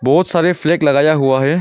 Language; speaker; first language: Hindi; non-native, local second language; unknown